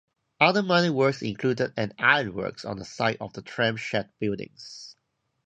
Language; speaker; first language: English; non-native, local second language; Cantonese